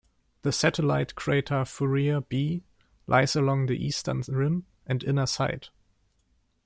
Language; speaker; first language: English; non-native, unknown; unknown